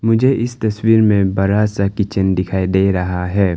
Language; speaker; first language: Hindi; non-native, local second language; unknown